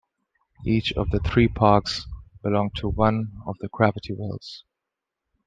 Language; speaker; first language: English; non-native, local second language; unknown